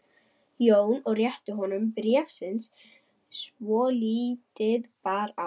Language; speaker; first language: Icelandic; non-native, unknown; German